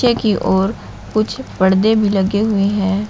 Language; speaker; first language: Hindi; native; Hindi